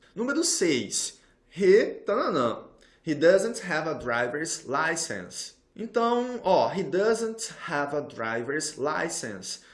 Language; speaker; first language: English; non-native, fluent; Portuguese